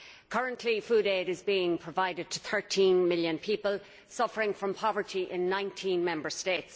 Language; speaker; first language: English; native; English